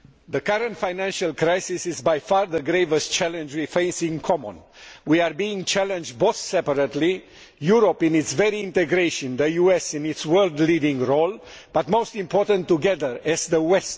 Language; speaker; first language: English; non-native, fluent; Romanian